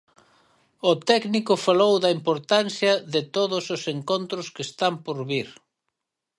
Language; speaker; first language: Galician; native; Galician